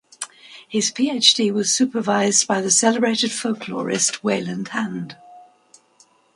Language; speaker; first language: English; native; English